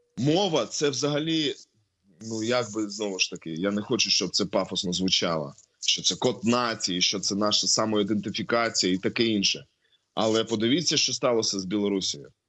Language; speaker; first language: Ukrainian; non-native, local second language; Russian